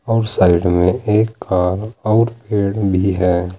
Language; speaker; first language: Hindi; native; Hindi